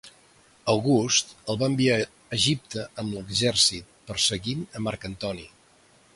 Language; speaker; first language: Catalan; native; Catalan